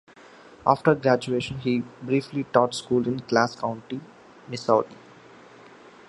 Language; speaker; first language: English; non-native, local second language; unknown